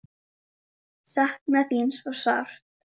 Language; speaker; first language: Icelandic; native; Icelandic